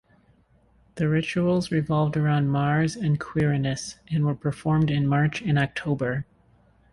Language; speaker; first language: English; native; English